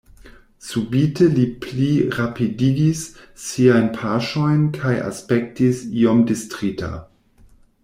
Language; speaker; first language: Esperanto; non-native, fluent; German